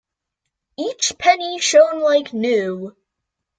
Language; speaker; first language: English; native; English